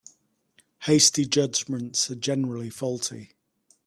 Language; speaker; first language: English; native; English